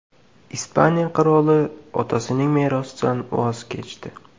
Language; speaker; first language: Uzbek; native; Uzbek